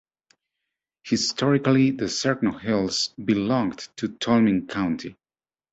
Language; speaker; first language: English; native; English